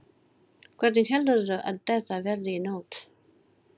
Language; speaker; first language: Icelandic; non-native, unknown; Filipino